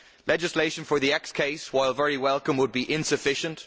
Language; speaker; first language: English; native; English